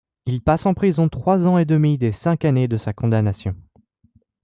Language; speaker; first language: French; native; French